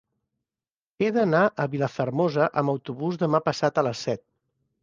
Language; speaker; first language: Catalan; native; Catalan